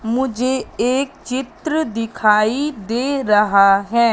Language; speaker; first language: Hindi; native; Hindi